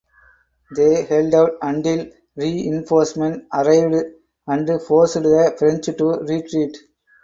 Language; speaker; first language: English; non-native, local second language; Tamil